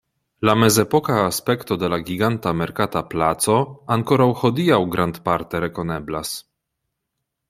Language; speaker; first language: Esperanto; non-native, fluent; Polish